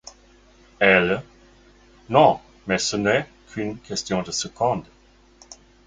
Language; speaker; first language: French; non-native, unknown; German